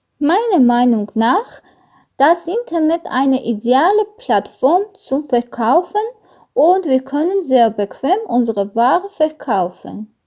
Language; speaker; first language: German; non-native, learner; Armenian